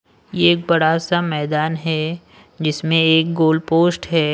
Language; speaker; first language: Hindi; non-native, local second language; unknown